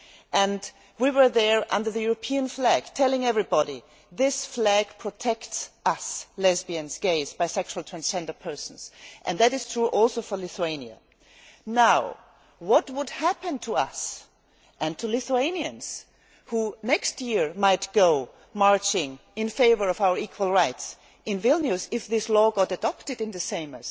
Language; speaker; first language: English; non-native, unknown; German